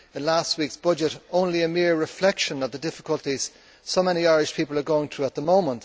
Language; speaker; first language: English; native; English